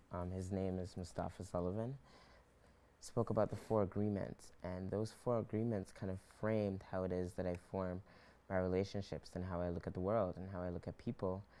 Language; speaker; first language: English; native; English